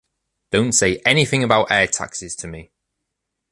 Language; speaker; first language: English; native; English